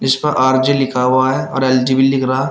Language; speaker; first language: Hindi; native; Hindi